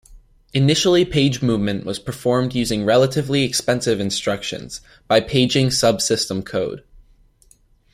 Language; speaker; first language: English; native; English